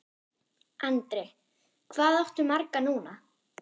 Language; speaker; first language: Icelandic; non-native, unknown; German